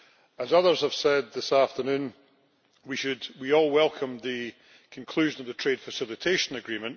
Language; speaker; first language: English; native; English